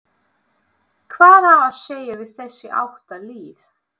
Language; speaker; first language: Icelandic; non-native, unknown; Russian